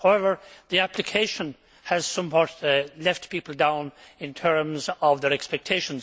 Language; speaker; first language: English; native; English